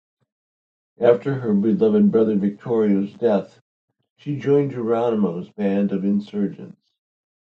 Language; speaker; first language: English; native; English